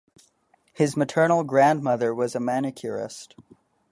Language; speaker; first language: English; native; English